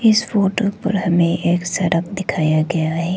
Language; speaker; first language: Hindi; non-native, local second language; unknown